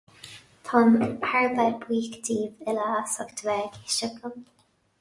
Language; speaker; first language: Irish; non-native, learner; English